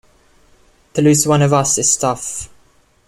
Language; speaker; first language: English; non-native, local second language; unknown